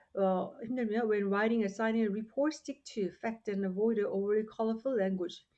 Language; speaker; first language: English; non-native, fluent; Korean